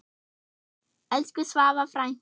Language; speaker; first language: Icelandic; non-native, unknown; German